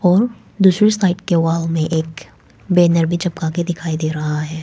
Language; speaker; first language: Hindi; non-native, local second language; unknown